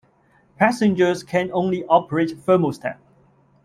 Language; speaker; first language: English; non-native, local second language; Cantonese